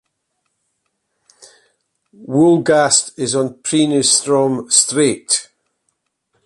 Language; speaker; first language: English; native; English